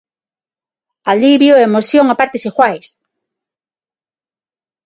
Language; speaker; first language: Galician; non-native, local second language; Spanish